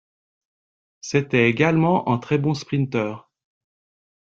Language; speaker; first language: French; native; French